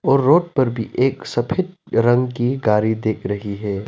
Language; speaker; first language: Hindi; non-native, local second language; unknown